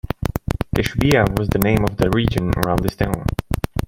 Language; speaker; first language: English; native; English